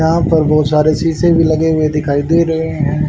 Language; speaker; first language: Hindi; native; Hindi